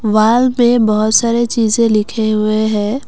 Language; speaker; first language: Hindi; non-native, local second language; Assamese